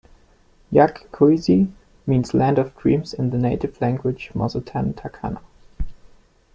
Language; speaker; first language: English; non-native, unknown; German